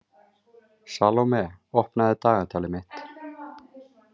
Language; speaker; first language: Icelandic; native; Icelandic